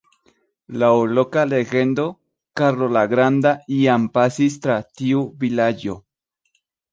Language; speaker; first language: Esperanto; non-native, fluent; Spanish